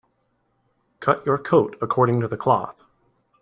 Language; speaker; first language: English; native; English